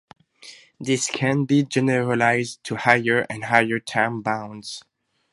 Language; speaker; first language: English; non-native, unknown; French